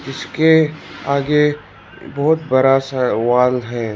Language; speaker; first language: Hindi; non-native, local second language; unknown